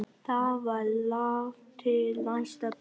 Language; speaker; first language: Icelandic; non-native, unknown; Vietnamese